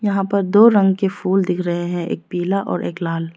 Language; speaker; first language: Hindi; non-native, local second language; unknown